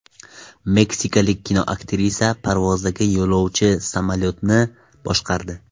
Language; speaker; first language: Uzbek; non-native, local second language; Tajik